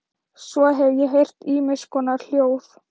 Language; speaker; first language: Icelandic; non-native, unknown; Thai